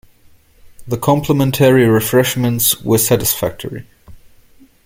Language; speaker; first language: English; non-native, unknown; German